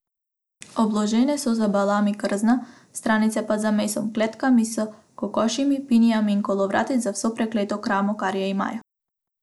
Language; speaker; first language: Slovenian; non-native, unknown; Macedonian